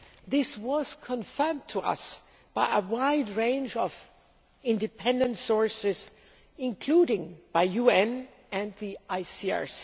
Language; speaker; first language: English; non-native, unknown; German